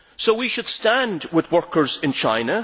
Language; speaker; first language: English; native; English